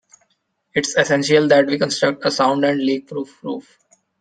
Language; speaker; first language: English; non-native, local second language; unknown